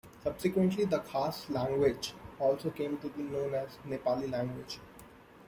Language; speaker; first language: English; non-native, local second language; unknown